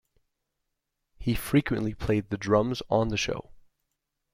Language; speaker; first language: English; native; English